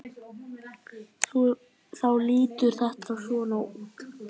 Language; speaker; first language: Icelandic; native; Icelandic